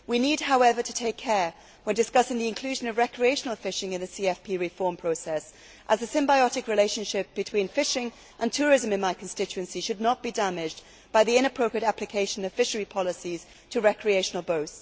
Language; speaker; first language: English; native; English